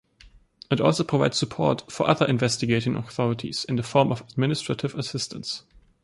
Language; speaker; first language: English; non-native, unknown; German